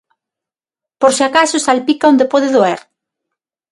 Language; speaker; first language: Galician; non-native, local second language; Spanish